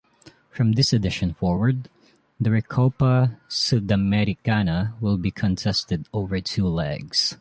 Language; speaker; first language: English; non-native, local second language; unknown